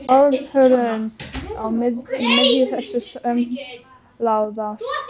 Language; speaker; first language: Icelandic; native; Icelandic